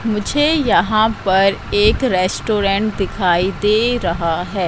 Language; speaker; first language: Hindi; native; Hindi